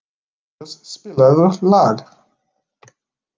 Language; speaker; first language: Icelandic; non-native, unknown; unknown